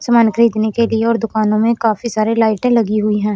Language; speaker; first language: Hindi; native; Hindi